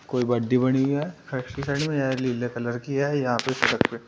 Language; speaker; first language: Hindi; native; Hindi